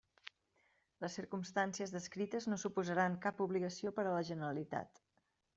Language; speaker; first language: Catalan; native; Catalan